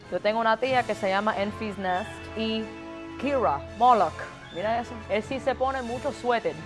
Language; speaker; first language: Spanish; early bilingual, other home language; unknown